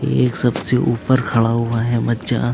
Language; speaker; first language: Hindi; native; Hindi